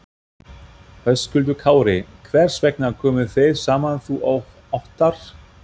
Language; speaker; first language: Icelandic; non-native, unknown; German